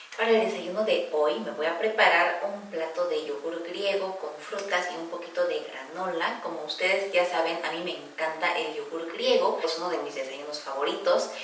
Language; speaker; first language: Spanish; non-native, fluent; Korean